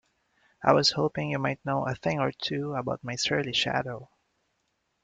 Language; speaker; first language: English; non-native, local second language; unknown